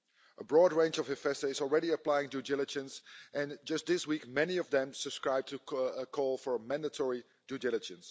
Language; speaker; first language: English; non-native, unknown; Dutch